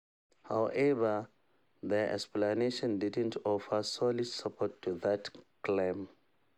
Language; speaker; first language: English; non-native, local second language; Hausa